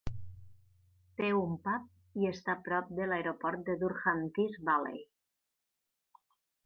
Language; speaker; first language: Catalan; native; Catalan